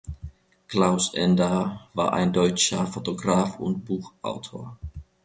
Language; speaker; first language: German; non-native, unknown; Finnish